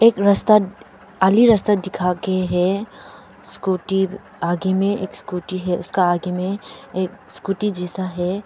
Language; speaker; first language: Hindi; non-native, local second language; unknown